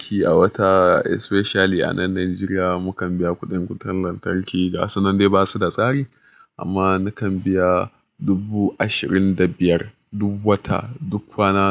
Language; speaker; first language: Hausa; native; Hausa